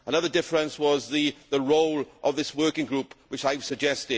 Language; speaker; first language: English; native; English